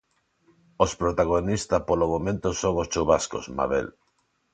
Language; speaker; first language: Galician; non-native, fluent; Spanish